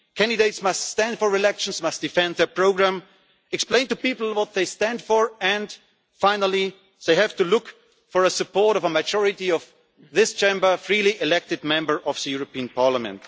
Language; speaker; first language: English; non-native, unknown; German